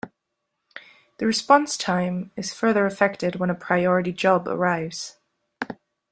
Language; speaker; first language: English; non-native, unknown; German